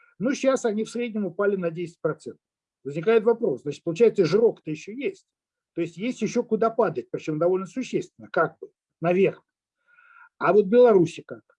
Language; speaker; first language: Russian; native; Russian